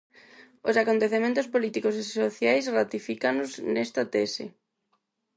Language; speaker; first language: Galician; non-native, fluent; Spanish